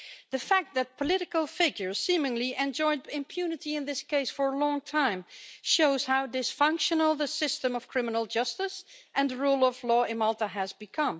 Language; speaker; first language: English; non-native, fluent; Dutch